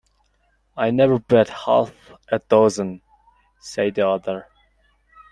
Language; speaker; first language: English; non-native, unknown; Mongolian